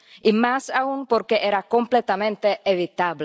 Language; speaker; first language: Spanish; non-native, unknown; Czech